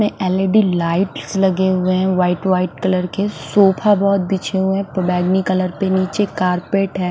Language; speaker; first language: Hindi; non-native, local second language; Punjabi